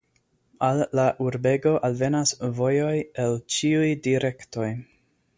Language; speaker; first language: Esperanto; non-native, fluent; English